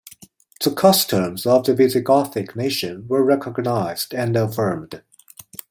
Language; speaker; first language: English; non-native, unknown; Chinese